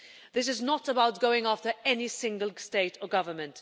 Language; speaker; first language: English; non-native, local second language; Maltese